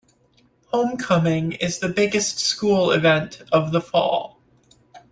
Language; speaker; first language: English; native; English